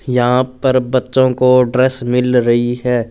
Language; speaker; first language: Hindi; non-native, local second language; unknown